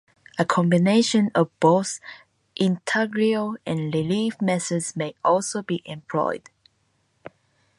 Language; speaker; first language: English; non-native, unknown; Japanese